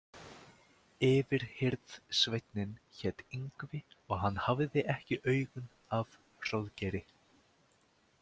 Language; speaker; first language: Icelandic; native; Icelandic